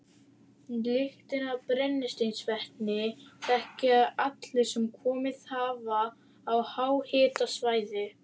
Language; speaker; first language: Icelandic; native; Icelandic